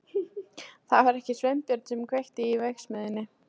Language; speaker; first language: Icelandic; non-native, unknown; Polish